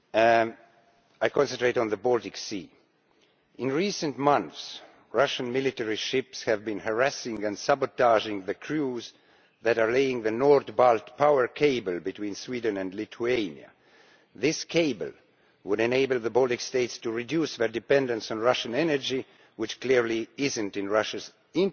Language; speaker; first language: English; non-native, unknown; Estonian